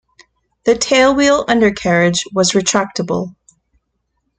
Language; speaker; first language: English; native; English